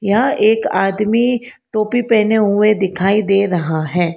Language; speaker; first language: Hindi; non-native, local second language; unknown